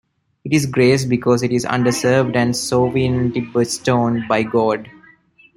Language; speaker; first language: English; non-native, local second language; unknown